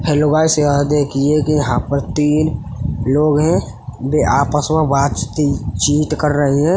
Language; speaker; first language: Hindi; native; Hindi